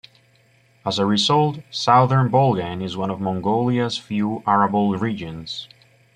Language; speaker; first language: English; native; English